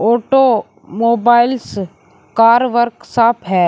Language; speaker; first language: Hindi; native; Hindi